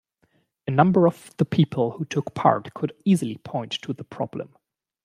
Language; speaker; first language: English; non-native, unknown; German